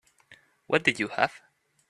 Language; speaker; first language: English; native; English